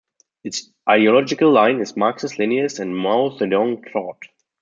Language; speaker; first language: English; non-native, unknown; German